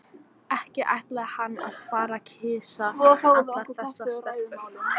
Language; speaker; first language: Icelandic; non-native, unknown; English